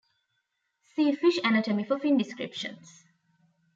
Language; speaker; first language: English; non-native, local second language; Tamil